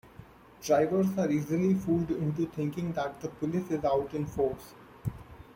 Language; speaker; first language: English; non-native, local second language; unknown